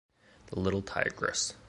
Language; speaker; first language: English; native; English